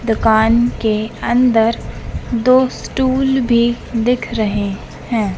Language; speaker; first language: Hindi; native; Hindi